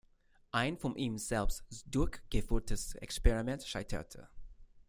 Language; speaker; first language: German; non-native, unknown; English